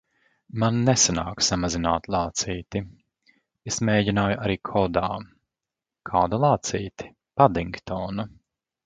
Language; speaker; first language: Latvian; native; Latvian